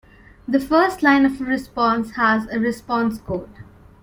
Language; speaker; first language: English; non-native, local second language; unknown